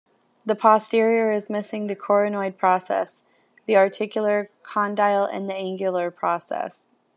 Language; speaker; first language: English; native; English